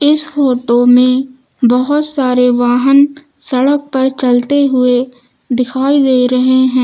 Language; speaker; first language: Hindi; native; Hindi